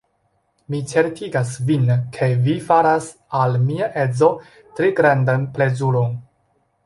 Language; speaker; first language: Esperanto; non-native, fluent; Chinese